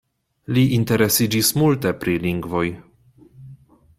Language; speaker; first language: Esperanto; non-native, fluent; Polish